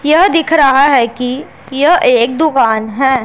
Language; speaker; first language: Hindi; non-native, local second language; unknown